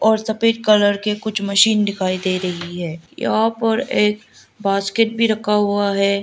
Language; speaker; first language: Hindi; non-native, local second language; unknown